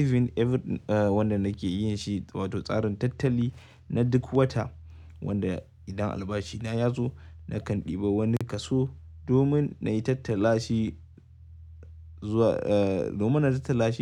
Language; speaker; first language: Hausa; native; Hausa